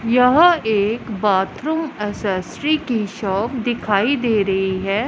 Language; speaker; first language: Hindi; non-native, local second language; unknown